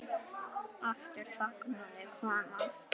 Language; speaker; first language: Icelandic; native; Icelandic